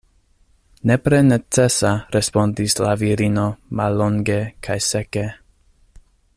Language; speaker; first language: Esperanto; non-native, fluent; English